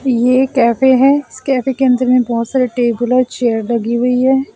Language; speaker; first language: Hindi; non-native, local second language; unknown